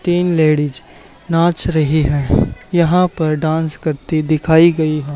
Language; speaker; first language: Hindi; native; Hindi